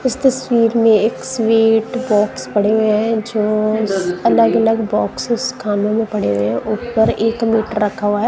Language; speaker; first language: Hindi; non-native, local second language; Punjabi